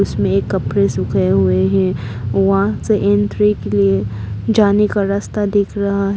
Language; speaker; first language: Hindi; non-native, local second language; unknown